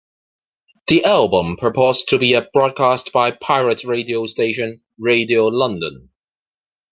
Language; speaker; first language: English; non-native, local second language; Cantonese